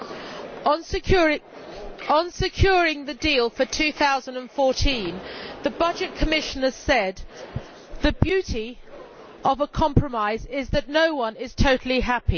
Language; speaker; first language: English; native; English